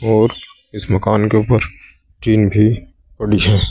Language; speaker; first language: Hindi; native; Hindi